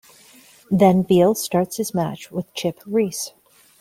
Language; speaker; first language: English; native; English